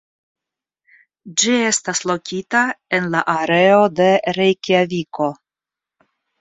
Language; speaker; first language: Esperanto; non-native, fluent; Russian